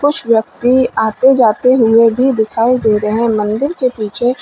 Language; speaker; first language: Hindi; native; Hindi